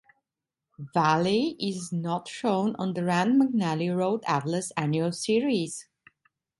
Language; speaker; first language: English; non-native, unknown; Italian